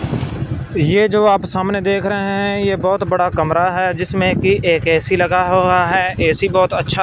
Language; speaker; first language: Hindi; non-native, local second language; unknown